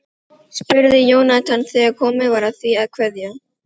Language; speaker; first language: Icelandic; non-native, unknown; Filipino